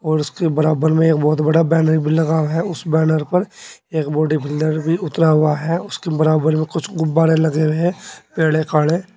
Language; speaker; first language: Hindi; native; Hindi